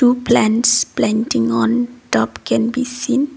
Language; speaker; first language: English; non-native, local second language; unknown